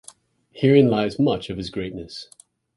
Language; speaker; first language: English; native; English